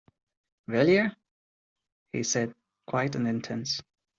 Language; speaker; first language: English; non-native, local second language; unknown